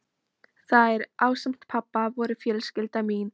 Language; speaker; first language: Icelandic; non-native, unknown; Polish